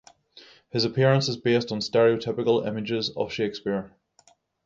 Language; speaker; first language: English; native; English